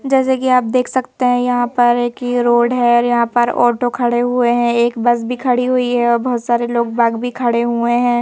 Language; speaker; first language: Hindi; native; Hindi